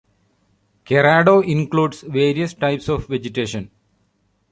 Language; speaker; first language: English; non-native, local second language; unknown